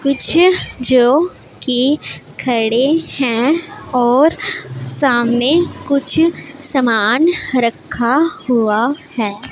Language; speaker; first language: Hindi; non-native, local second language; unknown